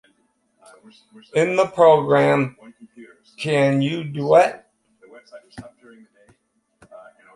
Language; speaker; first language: English; native; English